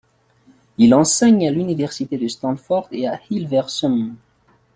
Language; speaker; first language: French; non-native, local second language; Malagasy